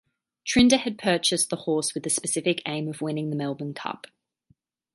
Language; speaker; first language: English; native; English